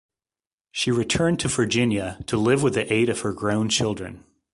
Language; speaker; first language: English; native; English